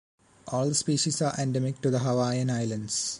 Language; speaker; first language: English; non-native, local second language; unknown